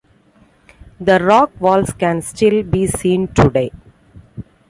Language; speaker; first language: English; non-native, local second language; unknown